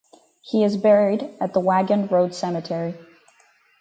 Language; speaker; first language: English; native; English